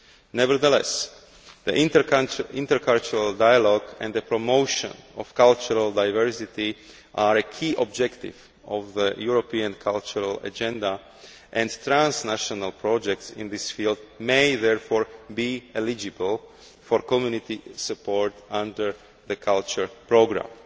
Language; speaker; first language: English; non-native, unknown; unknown